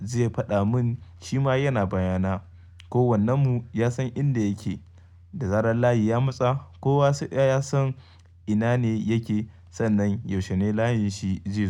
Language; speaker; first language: Hausa; native; Hausa